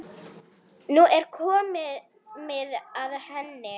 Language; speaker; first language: Icelandic; non-native, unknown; Arabic